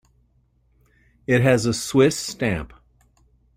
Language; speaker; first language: English; native; English